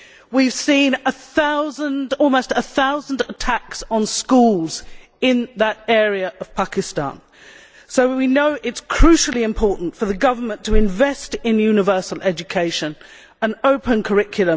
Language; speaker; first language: English; native; English